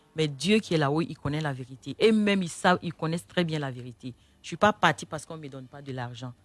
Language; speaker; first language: French; non-native, local second language; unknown